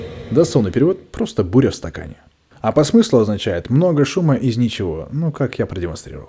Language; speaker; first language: Russian; native; Russian